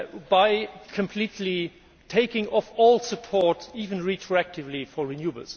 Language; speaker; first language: English; non-native, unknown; German